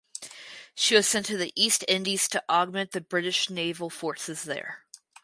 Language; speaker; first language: English; native; English